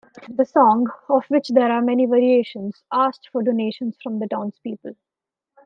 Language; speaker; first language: English; non-native, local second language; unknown